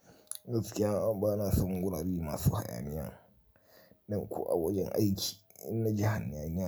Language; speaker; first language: Hausa; native; Hausa